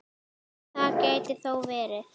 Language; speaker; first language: Icelandic; native; Icelandic